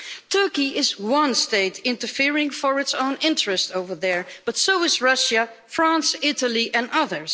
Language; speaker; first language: English; non-native, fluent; Dutch